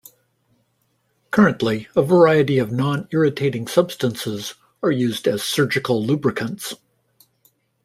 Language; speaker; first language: English; native; English